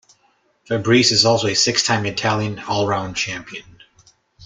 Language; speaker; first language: English; native; English